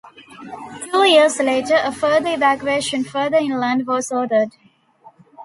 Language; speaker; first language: English; non-native, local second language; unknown